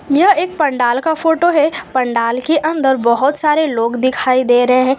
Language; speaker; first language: Hindi; non-native, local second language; Gujarati